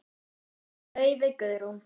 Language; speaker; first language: Icelandic; non-native, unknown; German